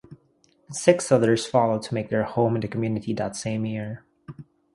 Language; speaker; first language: English; non-native, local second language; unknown